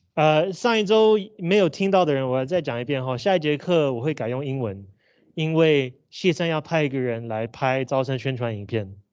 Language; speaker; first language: Chinese; native; Chinese